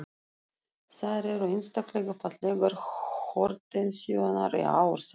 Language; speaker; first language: Icelandic; non-native, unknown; Russian